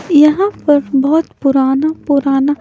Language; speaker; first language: Hindi; non-native, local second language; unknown